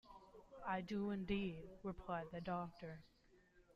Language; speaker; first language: English; native; English